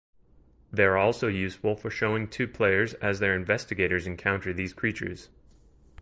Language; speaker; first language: English; native; English